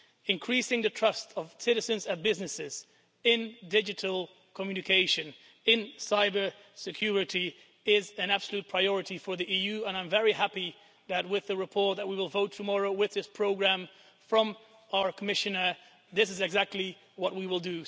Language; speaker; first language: English; non-native, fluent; Dutch